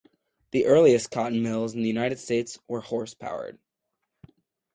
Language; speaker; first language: English; native; English